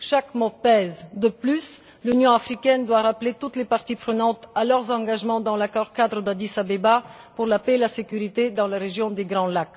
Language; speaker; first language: French; non-native, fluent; Bulgarian